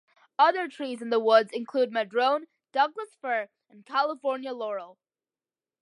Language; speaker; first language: English; early bilingual, other home language; Malayalam